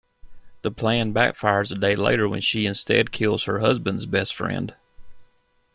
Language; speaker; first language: English; native; English